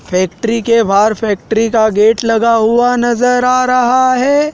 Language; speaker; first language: Hindi; native; Hindi